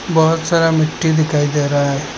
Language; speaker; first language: Hindi; non-native, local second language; Bangla